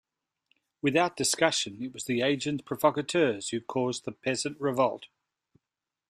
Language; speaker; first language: English; native; English